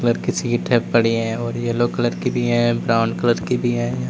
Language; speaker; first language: Hindi; native; Hindi